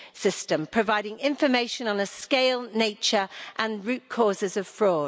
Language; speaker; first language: English; native; English